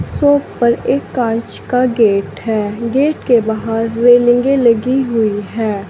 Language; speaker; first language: Hindi; native; Hindi